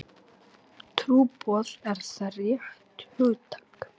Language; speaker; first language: Icelandic; native; Icelandic